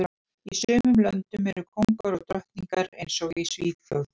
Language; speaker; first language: Icelandic; native; Icelandic